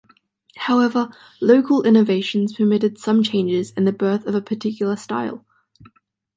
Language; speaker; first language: English; native; English